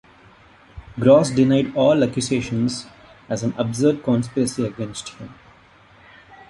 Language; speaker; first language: English; non-native, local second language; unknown